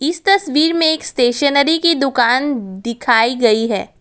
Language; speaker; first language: Hindi; non-native, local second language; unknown